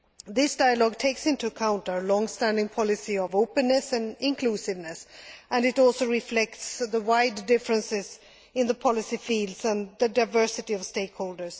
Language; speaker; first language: English; non-native, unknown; Swedish